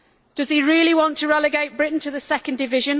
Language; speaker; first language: English; native; English